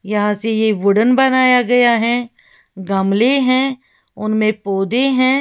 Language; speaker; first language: Hindi; native; Hindi